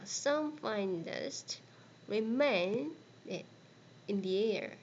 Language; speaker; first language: English; non-native, fluent; Korean